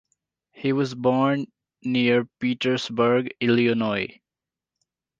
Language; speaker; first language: English; non-native, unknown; Nepali